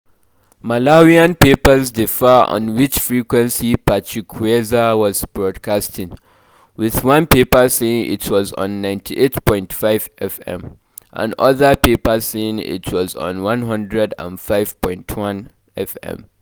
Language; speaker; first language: English; non-native, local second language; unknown